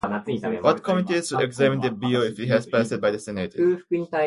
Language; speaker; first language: English; native; English